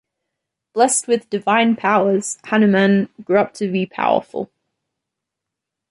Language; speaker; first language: English; native; English